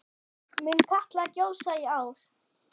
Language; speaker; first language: Icelandic; non-native, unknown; German